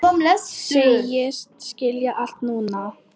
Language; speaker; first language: Icelandic; non-native, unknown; Polish